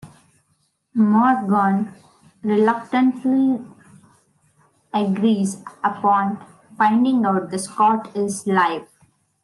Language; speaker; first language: English; non-native, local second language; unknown